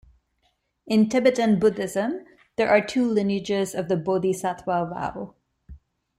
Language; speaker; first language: English; non-native, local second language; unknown